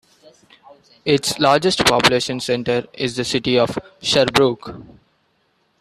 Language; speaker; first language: English; non-native, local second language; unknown